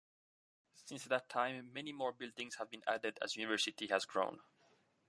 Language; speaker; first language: English; non-native, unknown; French